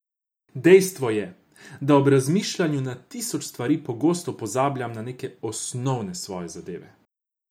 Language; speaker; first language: Slovenian; non-native, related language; Croatian